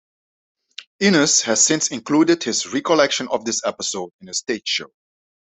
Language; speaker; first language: English; non-native, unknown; Dutch